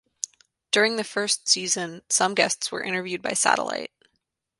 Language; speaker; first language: English; native; English